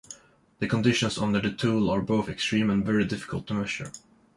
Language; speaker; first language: English; non-native, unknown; Swedish